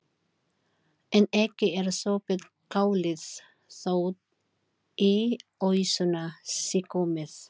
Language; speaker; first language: Icelandic; non-native, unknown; Filipino